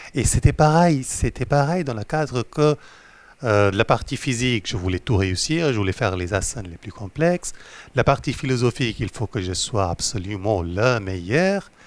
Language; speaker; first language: French; non-native, fluent; Hindi